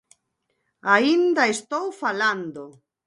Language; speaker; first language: Galician; native; Galician